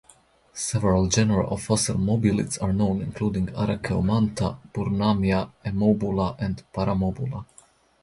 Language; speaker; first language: English; non-native, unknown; Croatian